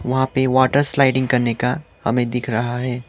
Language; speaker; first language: Hindi; non-native, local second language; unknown